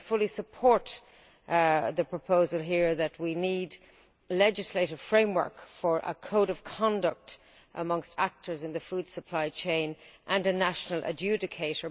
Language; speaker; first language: English; native; English